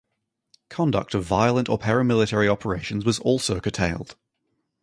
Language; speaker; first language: English; native; English